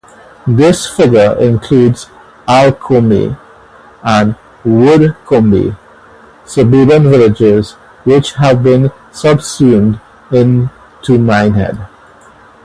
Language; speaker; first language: English; native; English